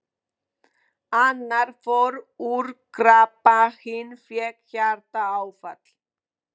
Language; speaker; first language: Icelandic; non-native, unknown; Polish